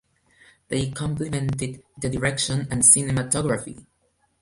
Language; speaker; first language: English; non-native, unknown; Spanish